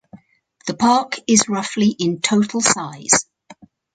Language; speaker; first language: English; native; English